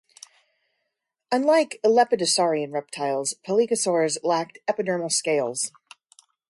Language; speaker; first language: English; native; English